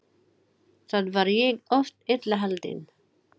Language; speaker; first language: Icelandic; non-native, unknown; Filipino